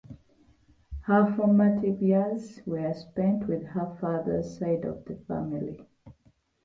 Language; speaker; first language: English; non-native, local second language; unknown